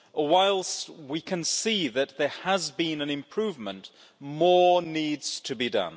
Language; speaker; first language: English; native; English